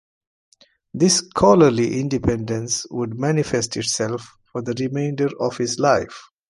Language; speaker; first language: English; non-native, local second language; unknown